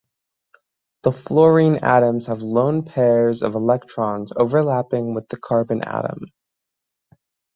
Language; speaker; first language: English; native; English